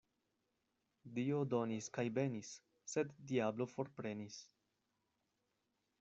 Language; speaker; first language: Esperanto; non-native, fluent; Spanish